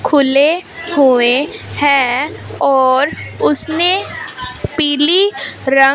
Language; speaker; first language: Hindi; non-native, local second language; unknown